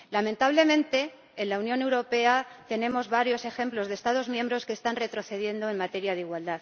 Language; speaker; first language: Spanish; native; Spanish